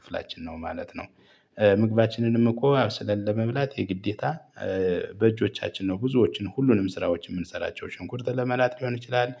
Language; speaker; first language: Amharic; native; Amharic